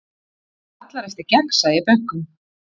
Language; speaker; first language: Icelandic; native; Icelandic